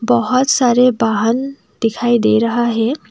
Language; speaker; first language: Hindi; non-native, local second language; Assamese